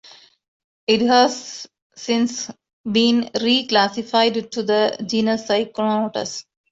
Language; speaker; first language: English; non-native, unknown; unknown